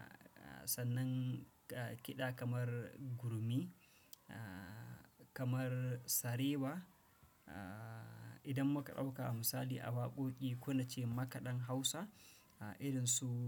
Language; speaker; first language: Hausa; non-native, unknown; Fula